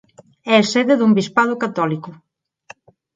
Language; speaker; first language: Galician; non-native, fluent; Spanish